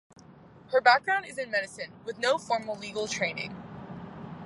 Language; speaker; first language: English; native; English